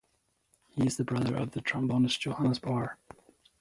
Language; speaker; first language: English; native; English